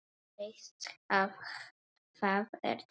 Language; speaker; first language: Icelandic; non-native, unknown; Polish